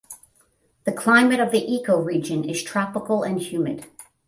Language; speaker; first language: English; native; English